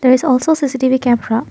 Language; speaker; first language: English; non-native, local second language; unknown